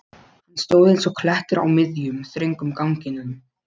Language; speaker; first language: Icelandic; non-native, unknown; Polish